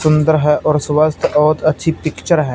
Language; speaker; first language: Hindi; non-native, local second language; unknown